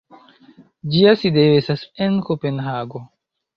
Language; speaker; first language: Esperanto; non-native, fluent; Chinese